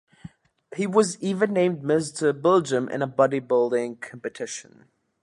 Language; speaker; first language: English; native; English